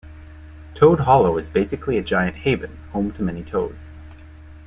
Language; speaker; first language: English; native; English